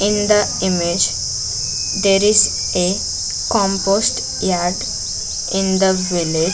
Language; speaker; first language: English; non-native, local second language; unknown